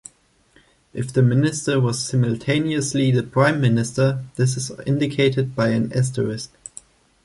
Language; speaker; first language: English; non-native, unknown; German